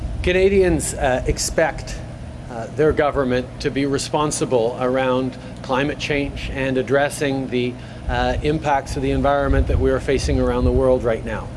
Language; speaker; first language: English; native; English